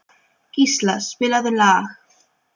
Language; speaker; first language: Icelandic; non-native, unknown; Polish